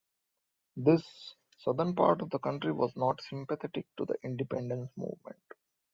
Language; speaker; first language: English; non-native, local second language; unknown